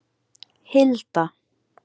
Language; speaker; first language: Icelandic; native; Icelandic